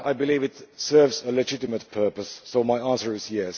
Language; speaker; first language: English; non-native, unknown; Finnish